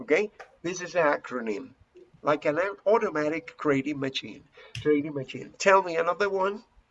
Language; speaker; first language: English; non-native, fluent; Spanish